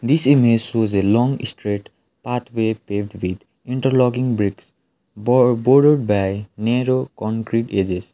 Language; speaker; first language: English; non-native, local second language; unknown